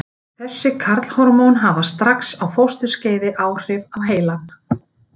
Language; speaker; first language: Icelandic; native; Icelandic